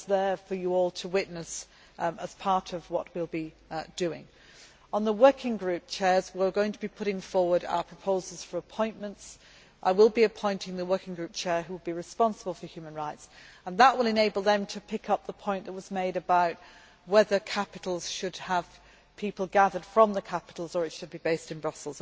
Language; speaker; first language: English; native; English